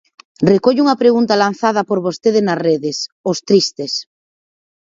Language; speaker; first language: Galician; native; Galician